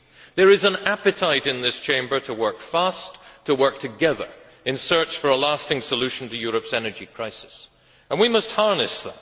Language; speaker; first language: English; native; English